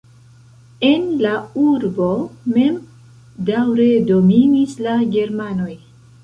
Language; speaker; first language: Esperanto; non-native, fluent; Central Kurdish